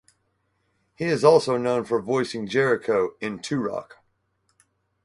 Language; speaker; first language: English; native; English